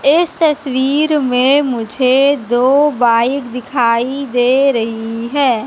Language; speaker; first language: Hindi; native; Hindi